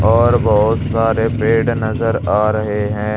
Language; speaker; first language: Hindi; native; Hindi